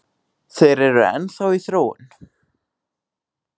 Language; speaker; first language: Icelandic; native; Icelandic